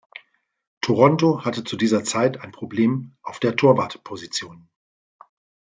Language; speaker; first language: German; native; German